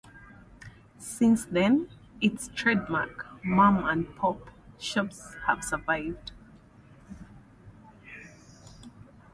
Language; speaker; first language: English; native; English